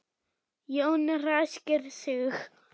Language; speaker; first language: Icelandic; non-native, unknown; German